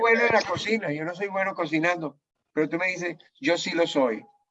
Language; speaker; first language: Spanish; native; Spanish